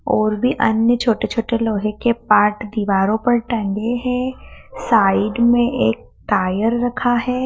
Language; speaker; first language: Hindi; native; Hindi